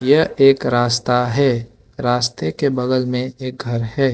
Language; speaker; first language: Hindi; non-native, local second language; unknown